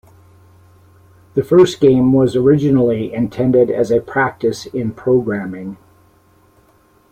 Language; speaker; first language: English; native; English